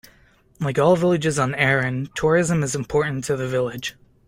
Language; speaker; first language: English; native; English